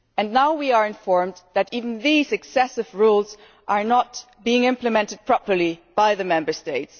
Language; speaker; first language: English; non-native, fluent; German